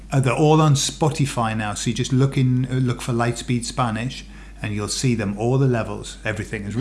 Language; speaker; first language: English; native; English